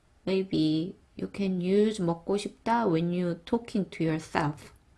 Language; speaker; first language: English; non-native, fluent; Korean